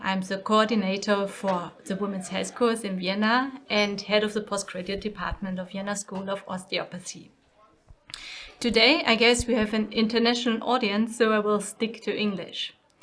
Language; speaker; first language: English; non-native, fluent; German